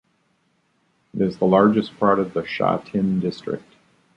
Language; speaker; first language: English; native; English